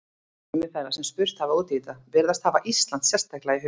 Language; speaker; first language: Icelandic; native; Icelandic